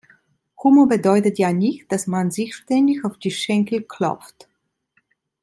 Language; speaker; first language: German; non-native, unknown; Italian